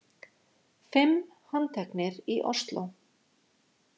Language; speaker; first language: Icelandic; native; Icelandic